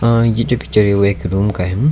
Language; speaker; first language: Hindi; non-native, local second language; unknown